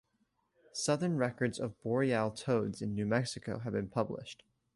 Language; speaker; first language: English; native; English